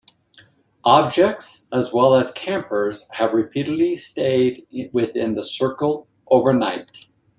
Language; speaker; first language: English; native; English